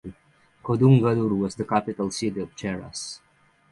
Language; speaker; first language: English; non-native, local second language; Filipino